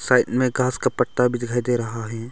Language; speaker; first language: Hindi; early bilingual, other home language; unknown